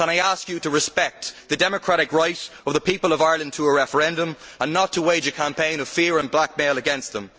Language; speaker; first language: English; native; English